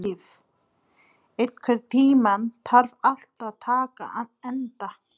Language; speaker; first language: Icelandic; non-native, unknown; Nepali